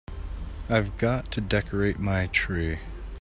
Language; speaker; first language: English; native; English